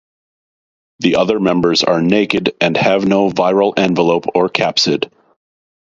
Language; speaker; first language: English; native; English